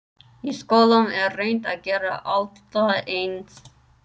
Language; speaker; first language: Icelandic; non-native, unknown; English